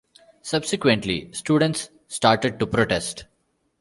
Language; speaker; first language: English; non-native, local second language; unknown